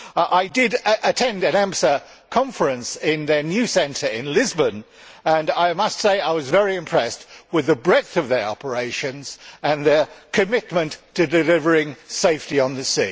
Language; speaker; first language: English; native; English